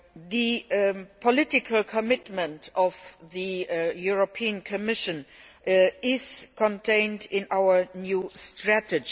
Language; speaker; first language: English; non-native, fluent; Luxembourgish